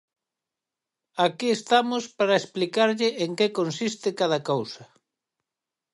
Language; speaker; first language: Galician; native; Galician